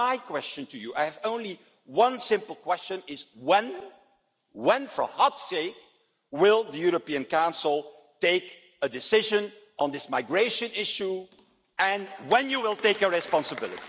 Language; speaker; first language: English; non-native, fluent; Dutch